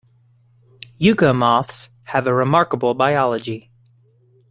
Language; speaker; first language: English; native; English